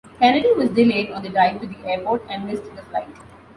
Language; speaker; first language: English; non-native, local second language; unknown